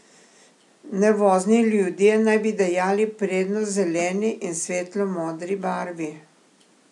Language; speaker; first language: Slovenian; native; Slovenian